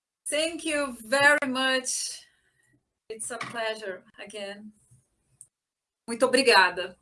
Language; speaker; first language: English; non-native, learner; Portuguese